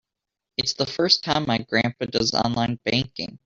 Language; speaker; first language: English; native; English